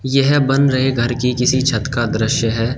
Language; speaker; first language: Hindi; native; Hindi